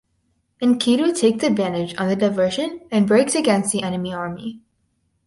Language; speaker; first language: English; native; English